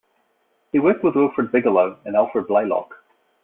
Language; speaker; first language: English; native; English